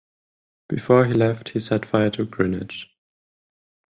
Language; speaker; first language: English; non-native, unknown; German